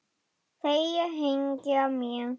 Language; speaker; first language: Icelandic; non-native, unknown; German